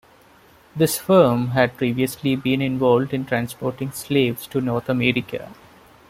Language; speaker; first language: English; non-native, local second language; Malayalam